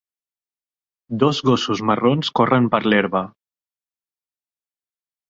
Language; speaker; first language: Catalan; native; Catalan